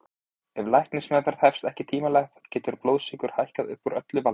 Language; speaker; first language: Icelandic; native; Icelandic